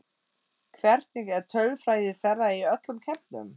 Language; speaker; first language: Icelandic; non-native, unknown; German